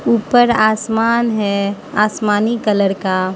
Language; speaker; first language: Hindi; non-native, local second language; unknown